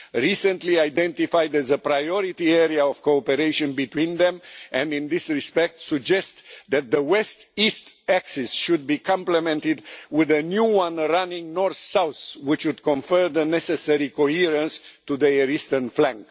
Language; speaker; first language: English; non-native, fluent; Romanian